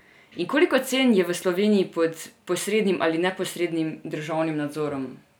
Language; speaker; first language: Slovenian; non-native, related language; Serbian